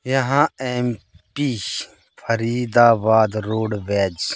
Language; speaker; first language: Hindi; native; Hindi